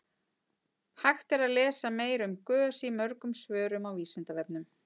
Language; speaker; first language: Icelandic; native; Icelandic